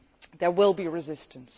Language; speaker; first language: English; non-native, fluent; Dutch